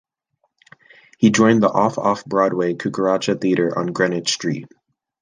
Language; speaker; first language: English; native; English